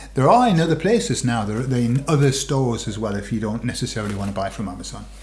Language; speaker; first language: English; native; English